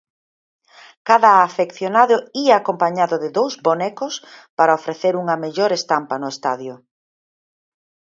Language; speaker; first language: Galician; native; Galician